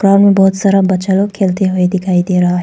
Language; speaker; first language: Hindi; non-native, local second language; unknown